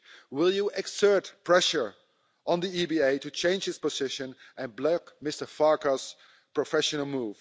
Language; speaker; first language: English; non-native, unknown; Dutch